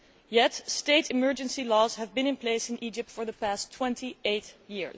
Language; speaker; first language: English; non-native, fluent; Dutch